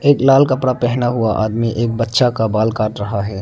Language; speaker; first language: Hindi; non-native, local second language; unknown